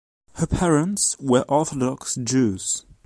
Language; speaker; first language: English; non-native, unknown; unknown